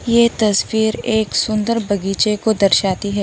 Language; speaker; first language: Hindi; non-native, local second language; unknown